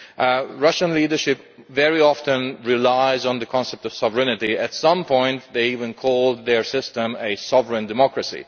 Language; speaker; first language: English; non-native, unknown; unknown